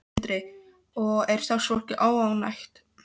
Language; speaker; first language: Icelandic; non-native, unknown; Polish